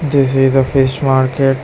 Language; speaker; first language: English; non-native, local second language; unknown